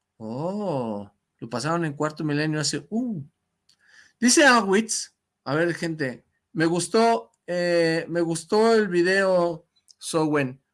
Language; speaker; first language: Spanish; native; Spanish